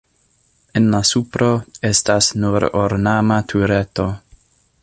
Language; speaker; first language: Esperanto; non-native, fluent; English